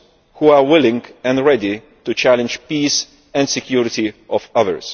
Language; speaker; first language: English; non-native, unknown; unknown